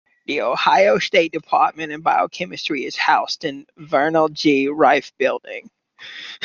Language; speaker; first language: English; native; English